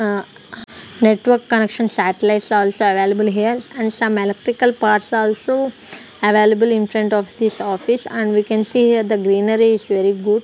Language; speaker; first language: English; non-native, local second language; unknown